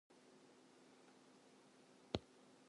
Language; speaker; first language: English; non-native, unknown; Japanese